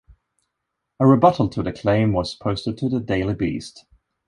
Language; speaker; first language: English; non-native, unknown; Swedish